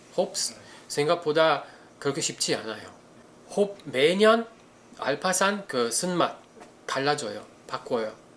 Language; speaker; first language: Korean; non-native, learner; Italian